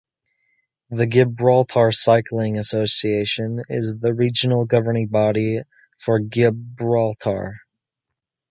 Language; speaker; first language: English; native; English